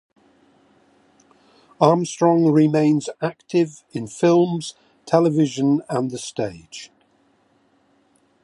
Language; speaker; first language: English; native; English